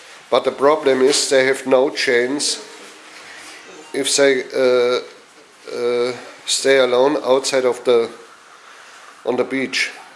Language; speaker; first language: English; non-native, learner; German